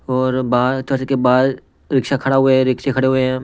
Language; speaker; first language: Hindi; non-native, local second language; Punjabi